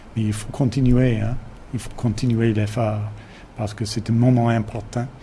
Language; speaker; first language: French; non-native, fluent; English